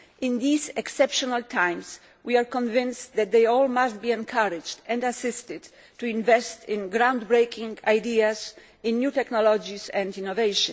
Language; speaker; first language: English; non-native, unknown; Polish